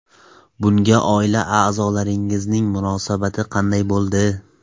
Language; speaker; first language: Uzbek; non-native, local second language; Tajik